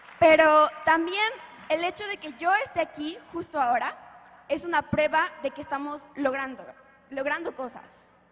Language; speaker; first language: Spanish; native; Spanish